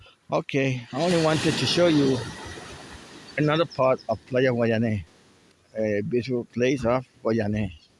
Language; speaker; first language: English; non-native, learner; Spanish